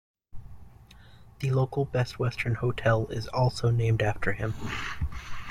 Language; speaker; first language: English; native; English